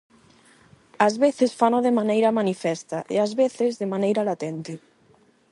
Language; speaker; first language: Galician; non-native, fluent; Spanish